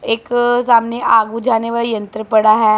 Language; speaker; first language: Hindi; non-native, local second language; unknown